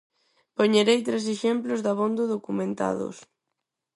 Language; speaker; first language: Galician; non-native, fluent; Spanish